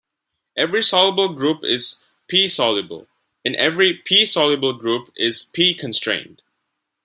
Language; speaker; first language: English; non-native, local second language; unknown